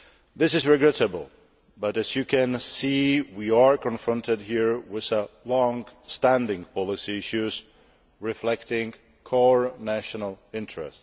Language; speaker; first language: English; non-native, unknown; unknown